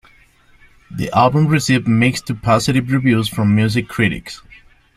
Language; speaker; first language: English; non-native, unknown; Spanish